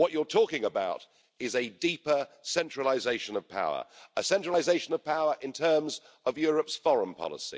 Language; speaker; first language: English; native; English